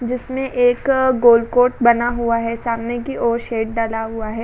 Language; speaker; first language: Hindi; native; Hindi